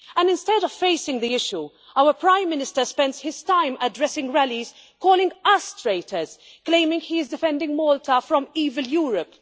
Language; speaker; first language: English; non-native, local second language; Maltese